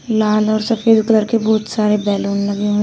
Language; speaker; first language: Hindi; native; Hindi